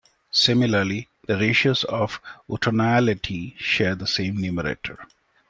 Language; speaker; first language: English; non-native, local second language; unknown